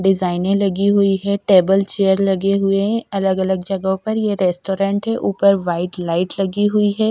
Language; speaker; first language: Hindi; non-native, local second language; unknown